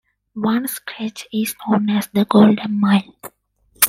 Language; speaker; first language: English; non-native, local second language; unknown